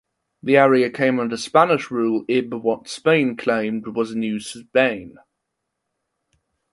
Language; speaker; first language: English; non-native, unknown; German